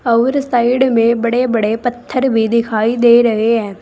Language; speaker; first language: Hindi; native; Hindi